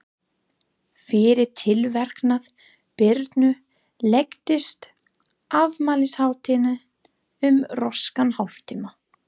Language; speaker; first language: Icelandic; non-native, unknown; English